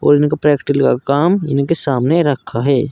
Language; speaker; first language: Hindi; native; Hindi